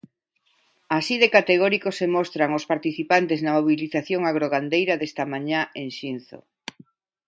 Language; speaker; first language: Galician; non-native, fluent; Spanish